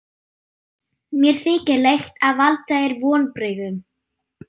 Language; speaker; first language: Icelandic; non-native, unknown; German